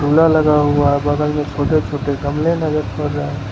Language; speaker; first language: Hindi; non-native, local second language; Gujarati